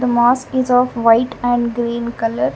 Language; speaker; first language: English; non-native, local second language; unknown